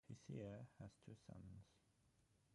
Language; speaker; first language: English; non-native, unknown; German